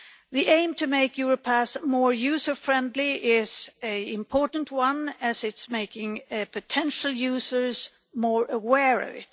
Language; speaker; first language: English; non-native, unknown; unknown